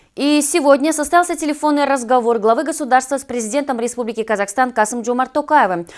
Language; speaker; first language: Russian; non-native, local second language; Kyrgyz